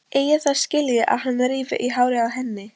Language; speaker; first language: Icelandic; non-native, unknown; Polish